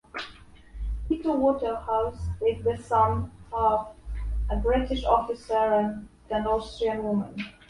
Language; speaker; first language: English; non-native, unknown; Polish